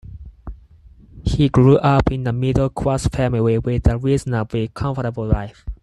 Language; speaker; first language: English; non-native, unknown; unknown